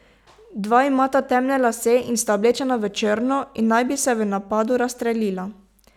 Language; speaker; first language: Slovenian; native; Slovenian